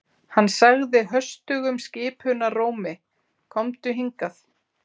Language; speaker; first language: Icelandic; native; Icelandic